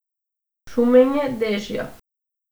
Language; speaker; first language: Slovenian; non-native, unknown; Macedonian